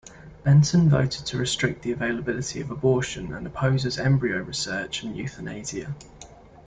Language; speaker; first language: English; native; English